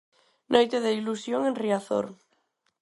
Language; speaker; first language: Galician; non-native, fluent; Spanish